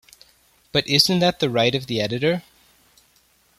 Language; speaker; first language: English; native; English